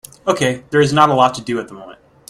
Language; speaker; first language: English; native; English